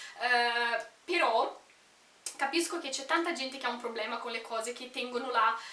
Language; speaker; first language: Italian; early bilingual, other home language; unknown